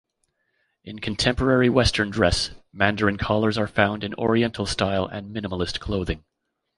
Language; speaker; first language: English; native; English